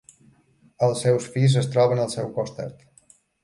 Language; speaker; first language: Catalan; native; Catalan